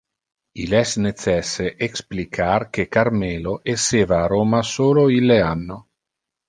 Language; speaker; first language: Interlingua; non-native, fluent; Italian